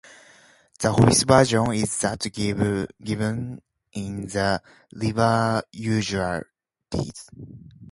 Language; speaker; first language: English; native; English